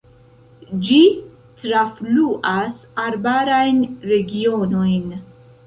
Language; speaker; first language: Esperanto; non-native, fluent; Central Kurdish